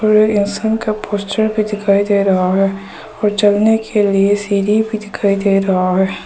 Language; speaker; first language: Hindi; early bilingual, other home language; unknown